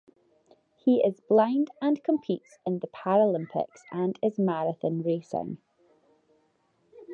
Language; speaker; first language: English; native; English